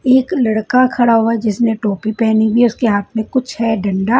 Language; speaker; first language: Hindi; non-native, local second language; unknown